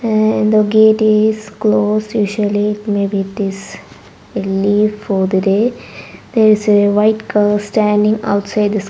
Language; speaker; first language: English; non-native, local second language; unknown